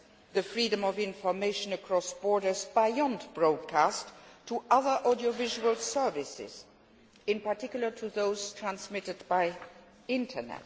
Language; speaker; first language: English; non-native, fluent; Luxembourgish